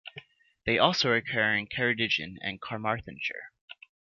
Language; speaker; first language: English; native; English